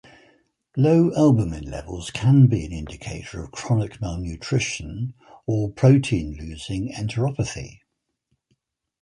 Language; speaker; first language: English; native; English